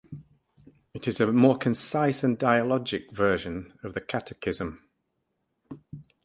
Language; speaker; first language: English; native; English